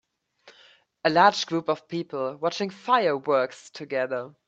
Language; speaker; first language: English; native; English